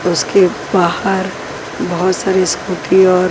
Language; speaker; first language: Hindi; non-native, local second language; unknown